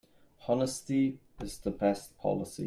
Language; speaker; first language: English; non-native, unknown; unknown